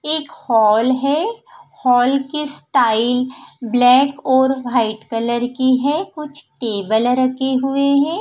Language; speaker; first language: Hindi; non-native, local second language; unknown